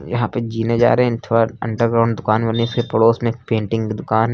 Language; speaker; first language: Hindi; native; Hindi